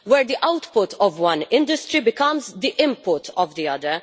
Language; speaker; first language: English; non-native, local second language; Maltese